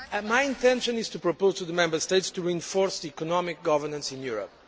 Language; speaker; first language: English; non-native, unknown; Portuguese